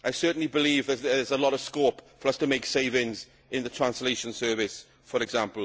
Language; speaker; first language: English; native; English